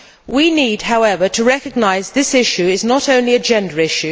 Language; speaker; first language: English; native; English